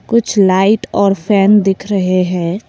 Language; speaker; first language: Hindi; non-native, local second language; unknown